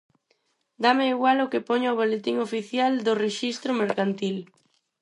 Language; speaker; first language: Galician; non-native, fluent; Spanish